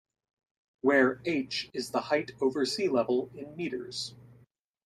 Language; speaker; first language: English; native; English